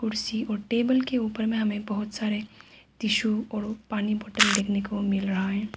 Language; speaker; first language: Hindi; non-native, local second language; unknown